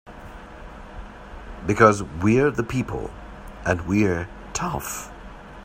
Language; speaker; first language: English; native; English